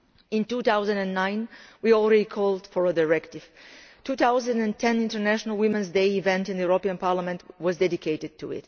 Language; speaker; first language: English; non-native, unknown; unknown